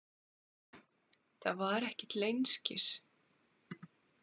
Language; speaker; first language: Icelandic; native; Icelandic